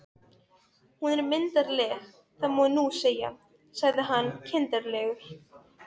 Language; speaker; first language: Icelandic; non-native, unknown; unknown